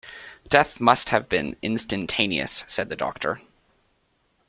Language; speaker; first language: English; native; English